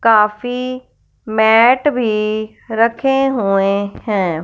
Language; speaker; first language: Hindi; non-native, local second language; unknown